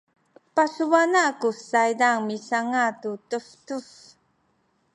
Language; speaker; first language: Sakizaya; non-native, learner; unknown